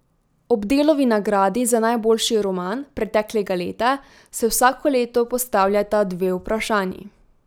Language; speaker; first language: Slovenian; native; Slovenian